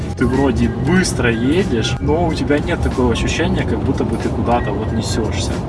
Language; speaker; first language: Russian; native; Russian